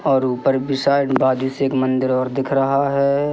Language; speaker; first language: Hindi; native; Hindi